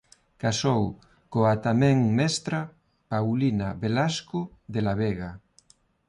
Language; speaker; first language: Galician; non-native, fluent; Spanish